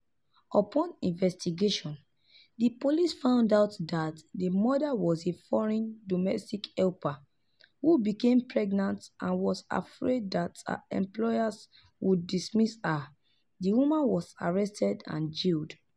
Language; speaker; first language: English; non-native, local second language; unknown